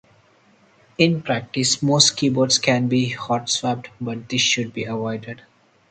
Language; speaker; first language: English; non-native, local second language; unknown